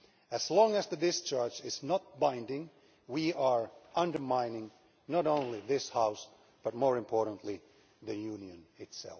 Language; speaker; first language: English; non-native, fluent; Finnish